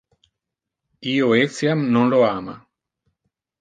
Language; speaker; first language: Interlingua; non-native, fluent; Italian